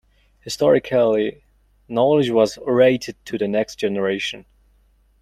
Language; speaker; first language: English; non-native, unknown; Mongolian